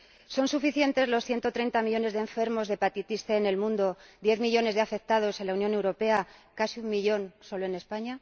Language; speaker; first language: Spanish; native; Spanish